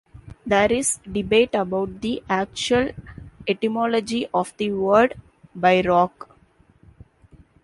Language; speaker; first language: English; non-native, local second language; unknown